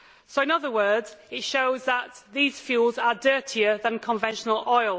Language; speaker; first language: English; native; English